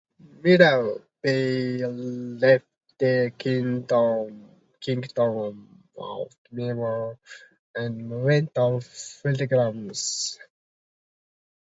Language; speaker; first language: English; native; English